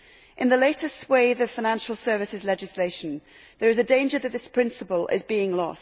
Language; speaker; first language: English; native; English